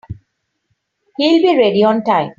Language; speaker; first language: English; non-native, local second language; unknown